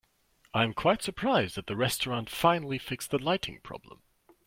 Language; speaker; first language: English; non-native, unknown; German